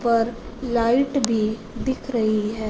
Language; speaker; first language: Hindi; non-native, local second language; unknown